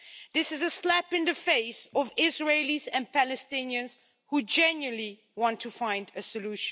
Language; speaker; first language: English; non-native, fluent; Dutch